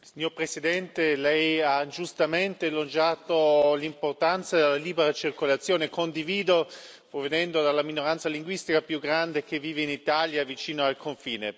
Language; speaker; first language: Italian; non-native, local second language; German